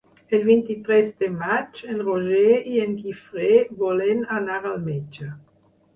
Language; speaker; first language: Catalan; non-native, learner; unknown